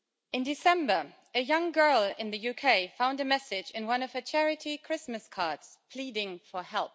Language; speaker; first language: English; native; English